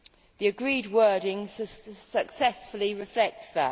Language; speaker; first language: English; native; English